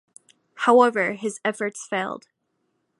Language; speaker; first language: English; native; English